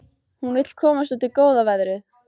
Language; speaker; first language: Icelandic; native; Icelandic